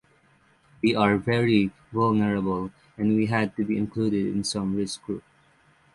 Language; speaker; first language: English; non-native, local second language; Filipino